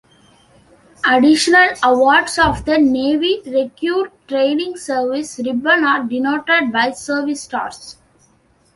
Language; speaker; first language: English; non-native, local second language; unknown